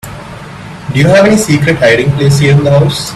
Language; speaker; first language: English; non-native, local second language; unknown